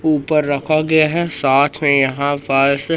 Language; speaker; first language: Hindi; native; Hindi